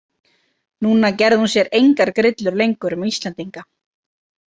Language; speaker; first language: Icelandic; native; Icelandic